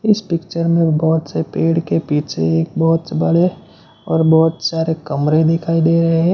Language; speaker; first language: Hindi; non-native, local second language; Gujarati